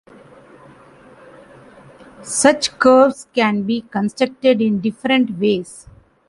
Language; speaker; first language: English; non-native, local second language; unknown